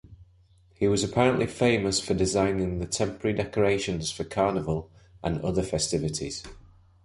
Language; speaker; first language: English; native; English